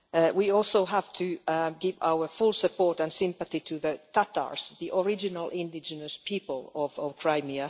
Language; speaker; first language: English; non-native, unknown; Finnish